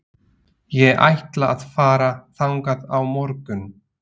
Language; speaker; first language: Icelandic; non-native, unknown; Slovak